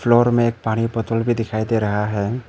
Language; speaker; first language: Hindi; non-native, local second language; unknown